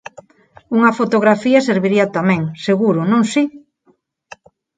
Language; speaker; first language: Galician; non-native, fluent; Spanish